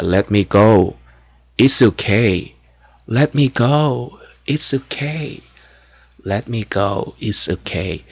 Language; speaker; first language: English; non-native, fluent; Korean